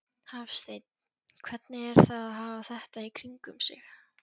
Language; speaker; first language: Icelandic; non-native, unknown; Polish